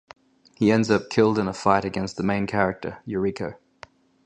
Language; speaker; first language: English; native; English